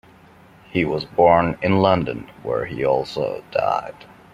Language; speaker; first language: English; non-native, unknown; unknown